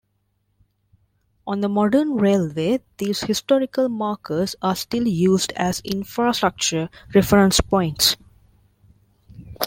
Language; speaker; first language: English; non-native, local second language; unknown